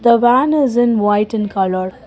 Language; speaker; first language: English; non-native, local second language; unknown